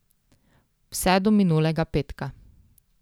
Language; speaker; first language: Slovenian; native; Slovenian